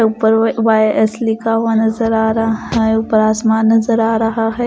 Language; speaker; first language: Hindi; non-native, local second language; Punjabi